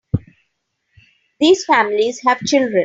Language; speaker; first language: English; non-native, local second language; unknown